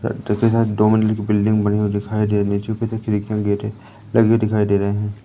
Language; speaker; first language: Hindi; native; Hindi